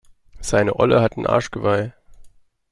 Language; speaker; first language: German; native; German